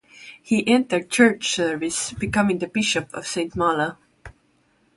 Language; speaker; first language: English; non-native, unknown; Estonian